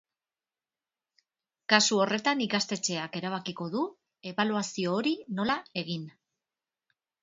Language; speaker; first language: Basque; non-native, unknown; Spanish